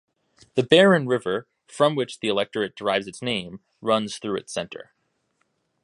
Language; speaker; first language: English; native; English